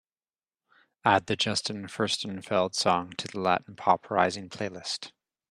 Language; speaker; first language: English; native; English